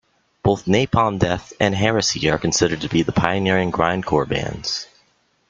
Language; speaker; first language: English; native; English